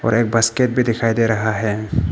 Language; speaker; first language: Hindi; early bilingual, other home language; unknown